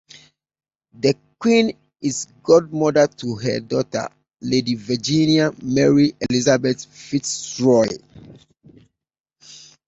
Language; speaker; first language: English; native; English